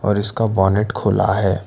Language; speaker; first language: Hindi; non-native, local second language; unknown